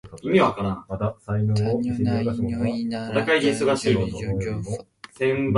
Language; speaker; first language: English; non-native, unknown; Japanese